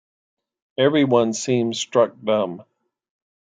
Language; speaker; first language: English; native; English